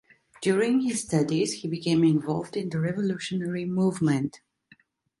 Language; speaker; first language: English; non-native, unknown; Italian